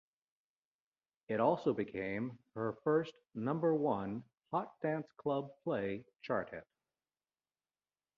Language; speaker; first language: English; native; English